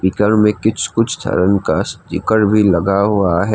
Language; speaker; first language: Hindi; non-native, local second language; Assamese